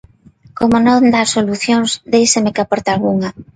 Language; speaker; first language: Galician; non-native, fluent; Spanish